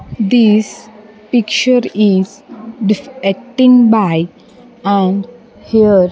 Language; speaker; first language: English; non-native, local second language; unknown